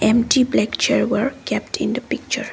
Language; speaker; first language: English; non-native, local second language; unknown